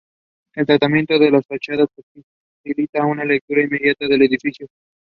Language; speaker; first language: English; non-native, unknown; Spanish